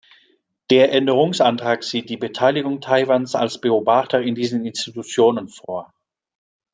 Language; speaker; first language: German; non-native, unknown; French